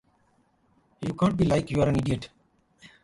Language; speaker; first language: English; non-native, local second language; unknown